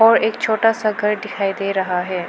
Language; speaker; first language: Hindi; early bilingual, other home language; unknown